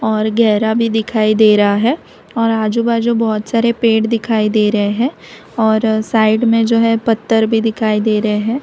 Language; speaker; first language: Hindi; non-native, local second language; Gujarati